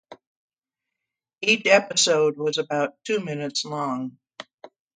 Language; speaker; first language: English; native; English